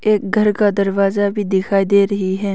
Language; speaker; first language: Hindi; non-native, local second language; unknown